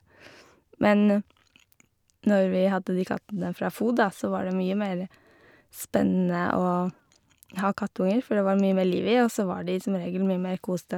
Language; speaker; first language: Norwegian; native; Norwegian